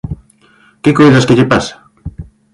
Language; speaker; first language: Galician; native; Galician